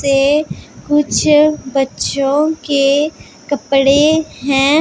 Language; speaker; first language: Hindi; non-native, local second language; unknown